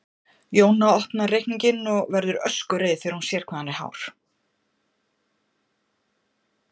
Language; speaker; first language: Icelandic; native; Icelandic